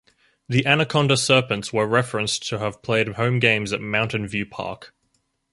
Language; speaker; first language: English; native; English